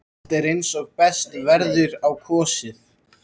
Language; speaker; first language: Icelandic; native; Icelandic